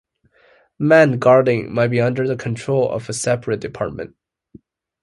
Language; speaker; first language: English; non-native, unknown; Chinese